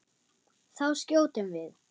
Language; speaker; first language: Icelandic; non-native, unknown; German